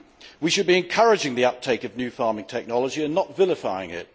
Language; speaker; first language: English; native; English